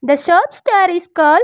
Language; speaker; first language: English; non-native, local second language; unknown